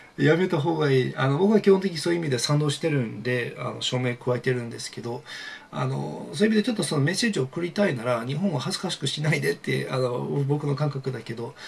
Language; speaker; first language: Japanese; non-native, fluent; English